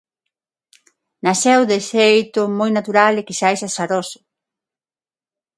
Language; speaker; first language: Galician; non-native, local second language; Spanish